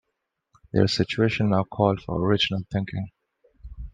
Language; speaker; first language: English; non-native, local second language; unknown